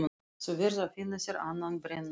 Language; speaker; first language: Icelandic; non-native, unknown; Russian